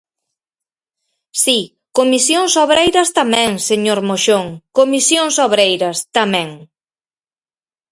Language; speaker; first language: Galician; native; Galician